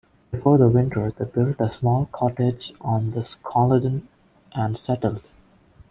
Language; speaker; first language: English; non-native, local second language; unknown